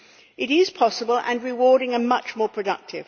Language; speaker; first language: English; native; English